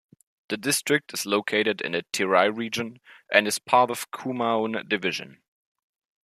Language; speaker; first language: English; non-native, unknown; German